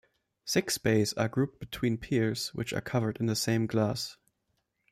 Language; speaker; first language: English; non-native, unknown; German